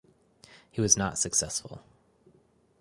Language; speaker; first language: English; native; English